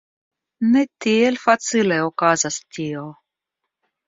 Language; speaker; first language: Esperanto; non-native, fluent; Russian